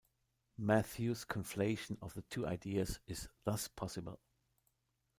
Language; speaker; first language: English; non-native, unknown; German